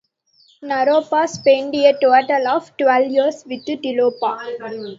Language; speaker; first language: English; non-native, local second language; Tamil